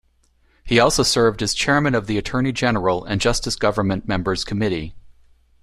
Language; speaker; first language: English; native; English